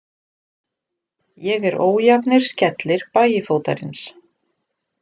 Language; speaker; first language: Icelandic; native; Icelandic